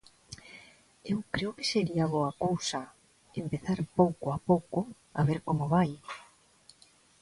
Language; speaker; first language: Galician; non-native, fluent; Spanish